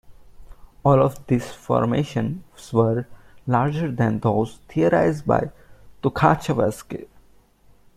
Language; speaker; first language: English; non-native, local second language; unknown